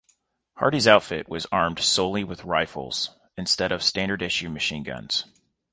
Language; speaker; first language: English; native; English